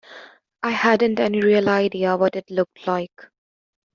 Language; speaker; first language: English; native; English